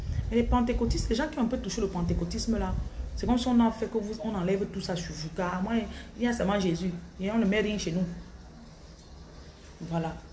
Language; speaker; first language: French; non-native, local second language; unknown